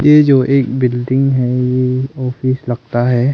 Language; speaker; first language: Hindi; non-native, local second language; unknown